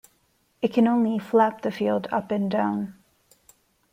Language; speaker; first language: English; non-native, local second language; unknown